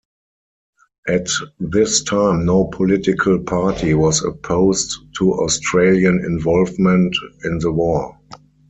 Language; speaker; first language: English; non-native, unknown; German